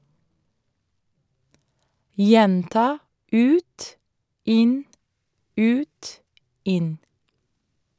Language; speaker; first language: Norwegian; non-native, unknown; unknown